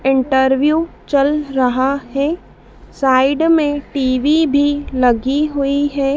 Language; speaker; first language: Hindi; native; Hindi